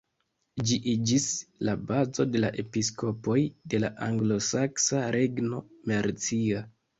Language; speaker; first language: Esperanto; non-native, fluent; Kinyarwanda